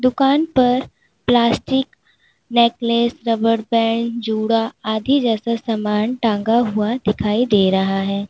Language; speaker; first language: Hindi; native; Hindi